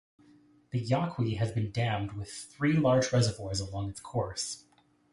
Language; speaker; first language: English; native; English